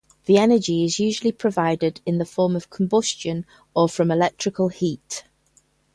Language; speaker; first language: English; native; English